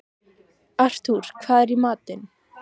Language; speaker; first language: Icelandic; native; Icelandic